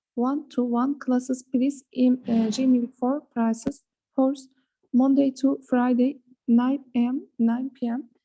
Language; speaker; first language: English; non-native, learner; Turkish